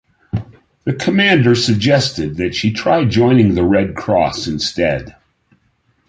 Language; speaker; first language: English; native; English